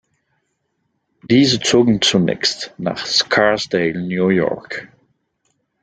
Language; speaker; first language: German; non-native, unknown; French